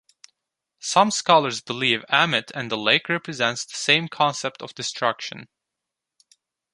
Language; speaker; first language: English; non-native, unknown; Turkish